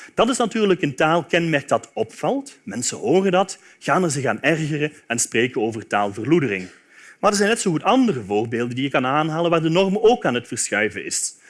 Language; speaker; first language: Dutch; native; Dutch